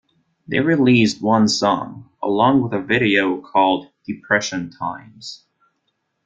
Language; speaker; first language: English; non-native, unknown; German